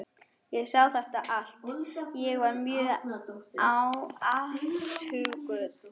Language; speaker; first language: Icelandic; non-native, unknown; German